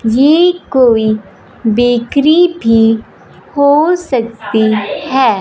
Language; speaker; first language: Hindi; non-native, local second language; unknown